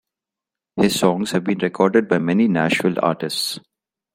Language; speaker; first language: English; non-native, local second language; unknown